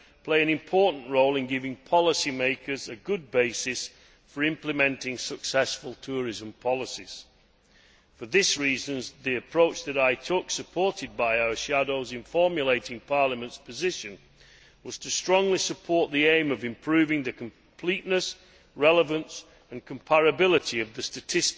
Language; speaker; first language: English; native; English